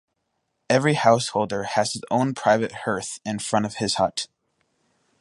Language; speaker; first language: English; native; English